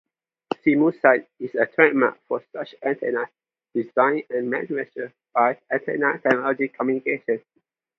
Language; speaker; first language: English; non-native, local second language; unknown